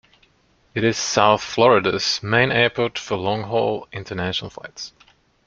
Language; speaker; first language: English; non-native, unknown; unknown